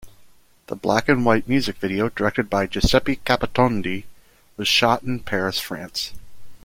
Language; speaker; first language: English; native; English